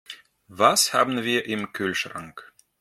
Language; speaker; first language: German; non-native, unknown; Russian